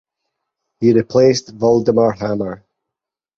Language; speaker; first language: English; native; English